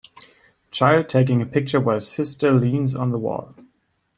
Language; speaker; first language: English; non-native, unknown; German